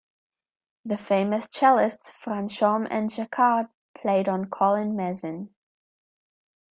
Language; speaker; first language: English; native; English